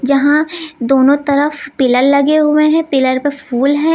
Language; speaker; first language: Hindi; native; Hindi